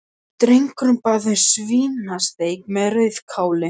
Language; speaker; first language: Icelandic; non-native, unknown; Polish